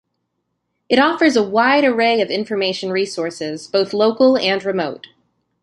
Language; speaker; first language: English; native; English